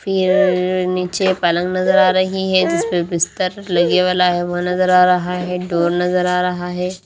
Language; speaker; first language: Hindi; native; Hindi